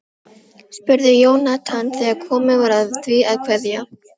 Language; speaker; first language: Icelandic; non-native, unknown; Filipino